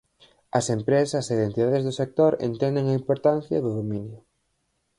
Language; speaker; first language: Galician; native; Galician